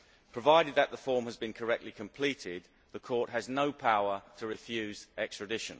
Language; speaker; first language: English; native; English